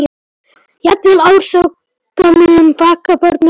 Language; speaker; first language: Icelandic; non-native, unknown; Polish